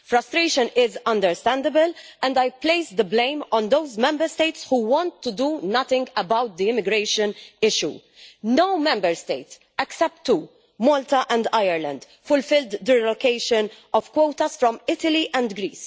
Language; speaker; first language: English; non-native, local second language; Maltese